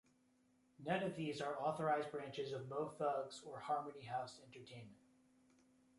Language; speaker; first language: English; native; English